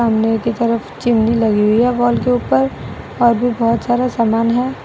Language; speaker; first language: Hindi; non-native, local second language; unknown